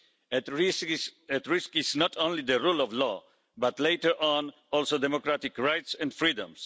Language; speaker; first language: English; non-native, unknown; Polish